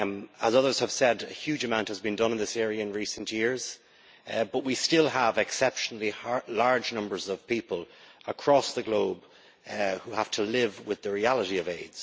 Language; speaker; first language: English; native; English